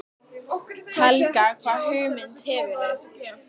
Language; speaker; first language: Icelandic; native; Icelandic